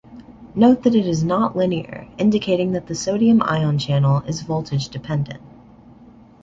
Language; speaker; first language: English; native; English